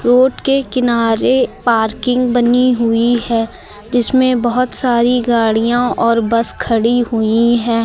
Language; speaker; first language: Hindi; native; Hindi